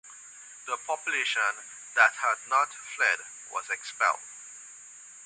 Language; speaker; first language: English; native; English